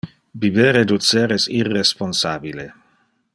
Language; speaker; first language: Interlingua; non-native, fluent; Dutch